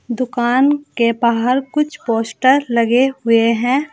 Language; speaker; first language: Hindi; native; Hindi